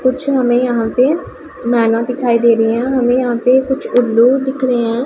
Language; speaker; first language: Hindi; non-native, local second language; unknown